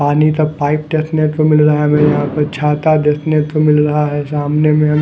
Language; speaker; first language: Hindi; non-native, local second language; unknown